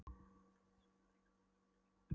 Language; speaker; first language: Icelandic; non-native, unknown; Polish